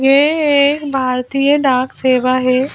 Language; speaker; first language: Hindi; native; Hindi